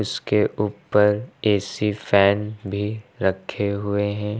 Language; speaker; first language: Hindi; native; Hindi